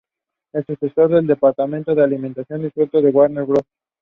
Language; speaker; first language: English; non-native, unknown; Spanish